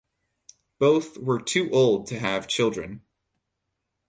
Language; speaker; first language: English; native; English